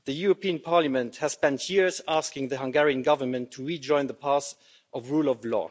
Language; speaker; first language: English; non-native, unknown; Luxembourgish